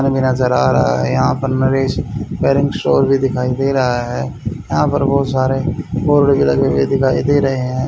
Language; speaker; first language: Hindi; native; Hindi